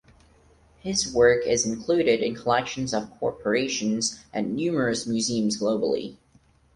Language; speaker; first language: English; non-native, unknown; Portuguese